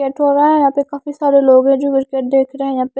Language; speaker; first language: Hindi; non-native, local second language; Punjabi